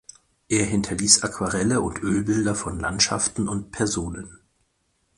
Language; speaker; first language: German; native; German